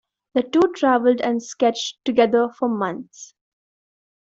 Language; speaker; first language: English; non-native, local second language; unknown